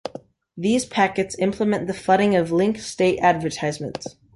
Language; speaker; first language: English; native; English